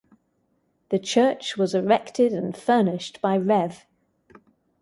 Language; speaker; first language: English; native; English